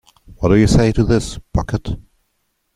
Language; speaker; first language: English; non-native, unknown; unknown